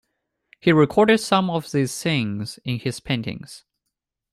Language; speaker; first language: English; non-native, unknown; Chinese